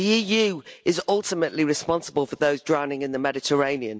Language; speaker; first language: English; native; English